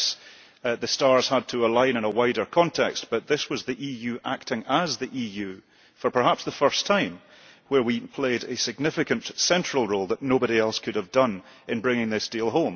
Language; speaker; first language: English; early bilingual, heritage; English